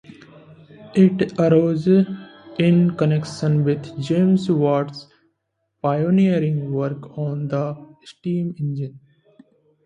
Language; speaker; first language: English; non-native, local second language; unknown